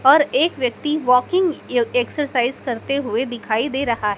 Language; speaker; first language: Hindi; native; Hindi